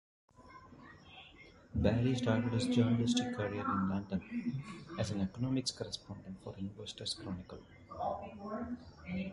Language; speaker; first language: English; non-native, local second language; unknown